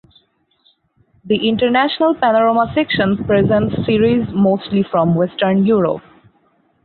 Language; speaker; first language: English; non-native, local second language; Bangla